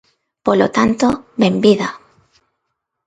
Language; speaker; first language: Galician; non-native, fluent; Spanish